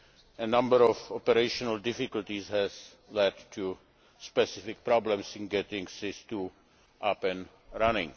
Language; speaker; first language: English; non-native, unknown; Czech